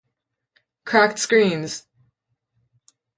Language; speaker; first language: English; native; English